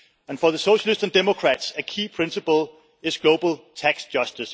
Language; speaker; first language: English; non-native, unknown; Danish